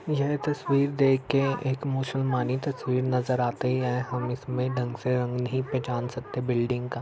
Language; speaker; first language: Hindi; native; Hindi